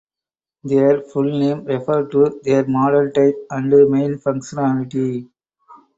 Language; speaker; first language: English; non-native, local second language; Tamil